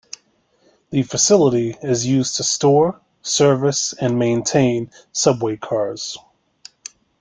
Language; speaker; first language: English; native; English